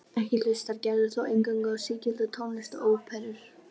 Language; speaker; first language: Icelandic; native; Icelandic